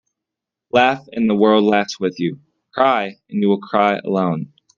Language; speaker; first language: English; native; English